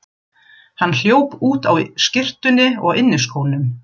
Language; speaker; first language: Icelandic; non-native, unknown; German